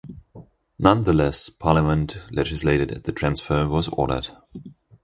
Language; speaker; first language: English; non-native, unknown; German